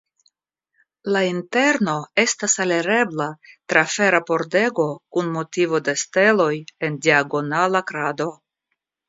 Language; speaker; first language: Esperanto; non-native, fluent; Russian